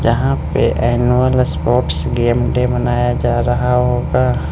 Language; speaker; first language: Hindi; non-native, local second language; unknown